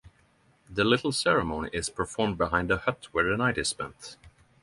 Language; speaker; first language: English; non-native, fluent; Norwegian